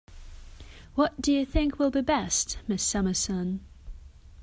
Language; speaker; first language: English; non-native, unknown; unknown